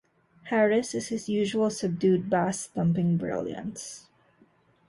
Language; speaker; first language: English; non-native, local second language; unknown